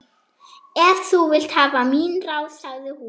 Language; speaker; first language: Icelandic; non-native, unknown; German